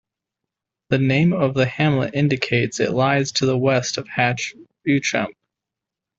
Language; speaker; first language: English; native; English